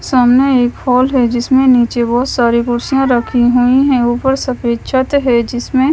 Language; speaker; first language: Hindi; non-native, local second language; Punjabi